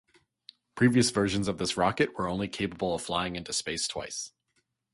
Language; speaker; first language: English; native; English